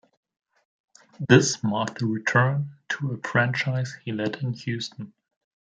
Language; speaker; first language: English; non-native, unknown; German